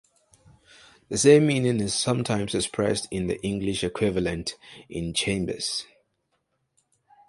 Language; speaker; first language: English; non-native, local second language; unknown